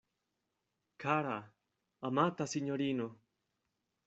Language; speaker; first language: Esperanto; non-native, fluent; Spanish